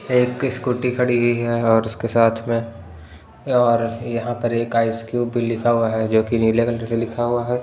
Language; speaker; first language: Hindi; non-native, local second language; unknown